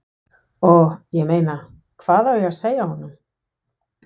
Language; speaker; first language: Icelandic; non-native, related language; Danish